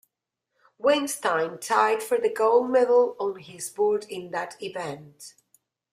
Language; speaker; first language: English; non-native, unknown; Spanish